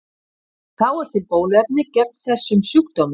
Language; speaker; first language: Icelandic; native; Icelandic